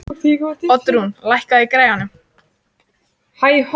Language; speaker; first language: Icelandic; native; Icelandic